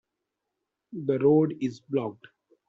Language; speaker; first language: English; non-native, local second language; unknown